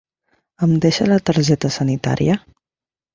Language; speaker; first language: Catalan; non-native, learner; Spanish